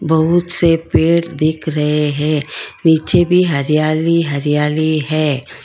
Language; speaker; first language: Hindi; non-native, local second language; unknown